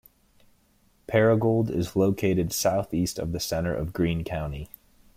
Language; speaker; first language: English; native; English